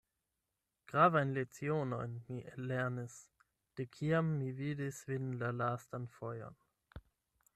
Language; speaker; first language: Esperanto; non-native, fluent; German